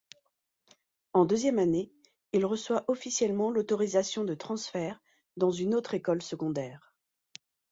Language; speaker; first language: French; native; French